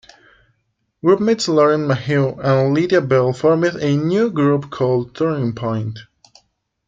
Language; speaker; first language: English; non-native, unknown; Spanish